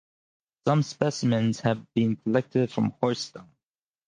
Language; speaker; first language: English; native; English